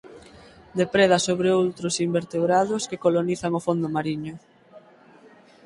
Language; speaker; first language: Galician; native; Galician